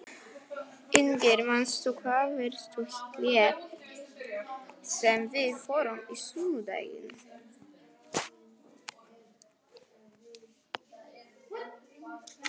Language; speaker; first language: Icelandic; non-native, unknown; Polish